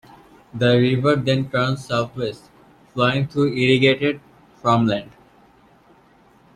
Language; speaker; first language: English; native; English